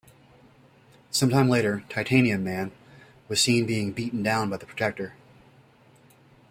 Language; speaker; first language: English; native; English